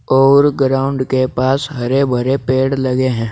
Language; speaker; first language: Hindi; native; Hindi